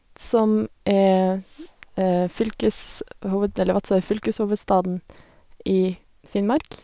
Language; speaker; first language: Norwegian; native; Norwegian